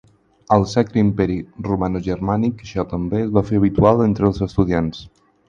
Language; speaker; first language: Catalan; non-native, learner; Spanish